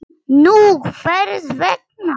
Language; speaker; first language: Icelandic; non-native, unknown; Polish